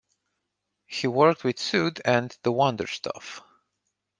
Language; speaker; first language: English; non-native, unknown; Romanian